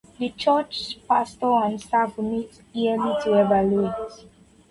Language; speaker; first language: English; non-native, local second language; Yoruba